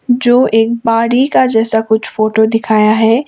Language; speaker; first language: Hindi; non-native, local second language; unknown